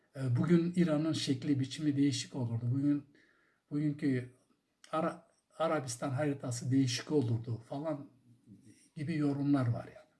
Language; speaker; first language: Turkish; non-native, local second language; Zaza